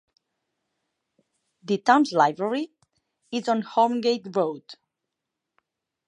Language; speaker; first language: English; non-native, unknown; Catalan